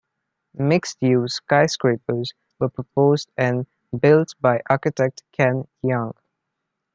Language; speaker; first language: English; non-native, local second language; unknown